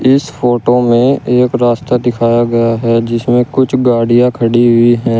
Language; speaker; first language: Hindi; native; Hindi